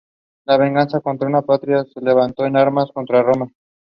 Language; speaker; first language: English; non-native, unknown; Spanish